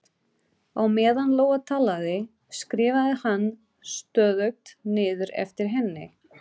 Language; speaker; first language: Icelandic; non-native, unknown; Portuguese